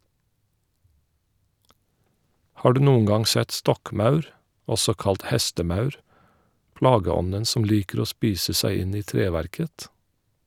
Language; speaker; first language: Norwegian; non-native, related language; Faroese